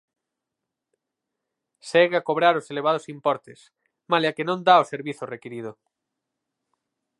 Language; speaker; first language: Galician; native; Galician